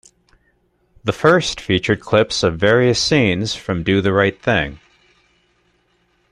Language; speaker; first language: English; native; English